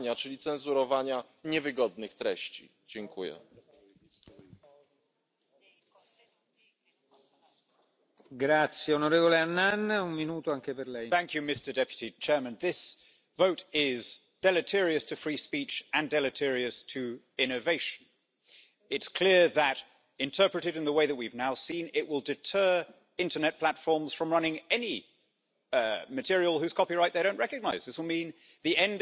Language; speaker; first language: English; non-native, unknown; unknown